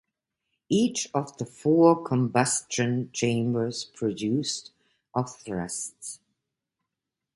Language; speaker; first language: English; non-native, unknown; German